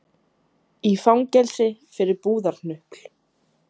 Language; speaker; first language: Icelandic; native; Icelandic